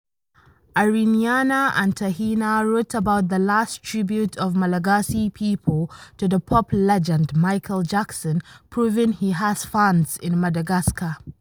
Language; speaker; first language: English; non-native, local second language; Hausa